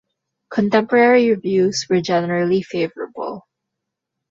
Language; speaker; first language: English; non-native, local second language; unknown